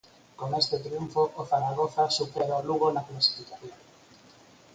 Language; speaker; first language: Galician; native; Galician